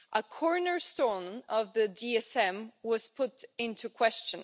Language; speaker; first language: English; non-native, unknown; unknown